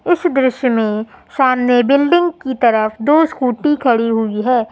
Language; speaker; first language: Hindi; native; Hindi